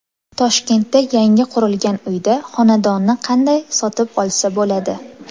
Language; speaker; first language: Uzbek; native; Uzbek